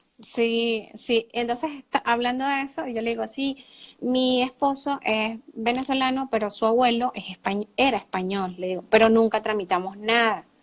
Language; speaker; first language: Spanish; native; Spanish